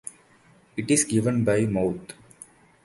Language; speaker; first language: English; non-native, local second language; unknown